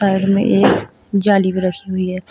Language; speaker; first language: Hindi; native; Hindi